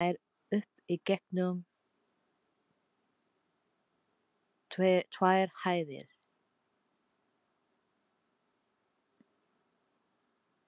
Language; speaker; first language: Icelandic; non-native, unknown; Filipino